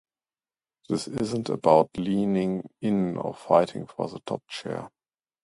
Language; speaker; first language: English; non-native, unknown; German